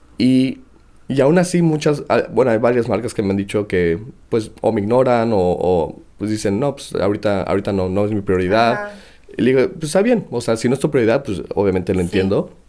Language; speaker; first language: Spanish; native; Spanish